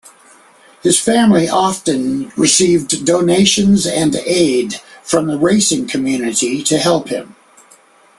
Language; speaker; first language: English; native; English